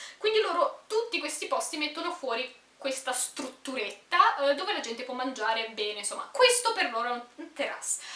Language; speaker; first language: Italian; non-native, fluent; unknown